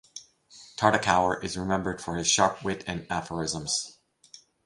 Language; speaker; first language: English; native; English